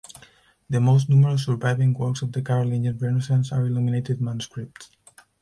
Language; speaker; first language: English; non-native, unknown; Spanish